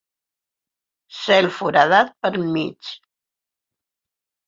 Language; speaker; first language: Catalan; non-native, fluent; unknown